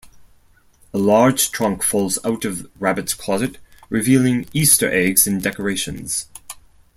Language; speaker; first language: English; non-native, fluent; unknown